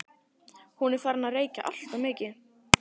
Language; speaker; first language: Icelandic; non-native, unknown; Italian